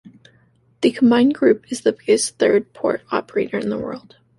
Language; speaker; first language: English; native; English